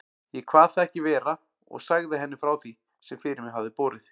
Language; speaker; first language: Icelandic; native; Icelandic